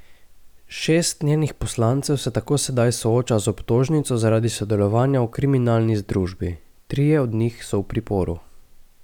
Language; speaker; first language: Slovenian; native; Slovenian